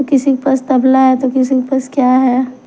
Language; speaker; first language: Hindi; non-native, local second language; Punjabi